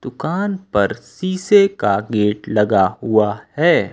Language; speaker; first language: Hindi; native; Hindi